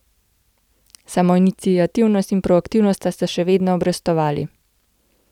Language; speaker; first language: Slovenian; native; Slovenian